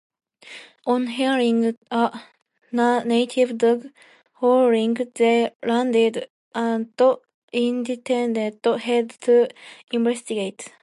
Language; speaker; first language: English; non-native, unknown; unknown